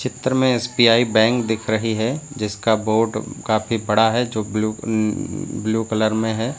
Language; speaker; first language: Hindi; native; Hindi